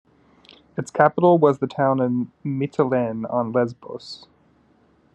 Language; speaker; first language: English; native; English